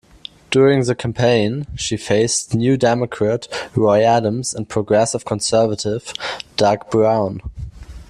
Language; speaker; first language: English; non-native, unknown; German